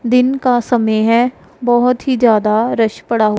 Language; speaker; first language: Hindi; non-native, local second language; Punjabi